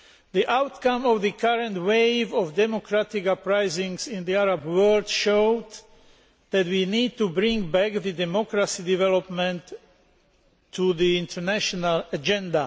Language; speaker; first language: English; non-native, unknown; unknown